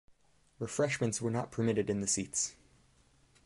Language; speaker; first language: English; native; English